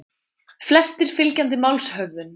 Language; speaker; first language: Icelandic; native; Icelandic